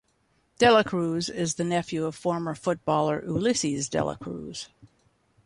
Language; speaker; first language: English; native; English